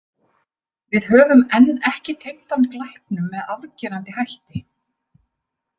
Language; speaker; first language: Icelandic; native; Icelandic